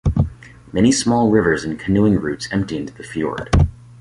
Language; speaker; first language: English; native; English